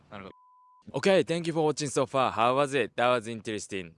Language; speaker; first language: English; non-native, fluent; Japanese